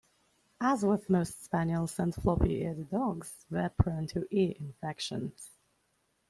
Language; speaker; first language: English; native; English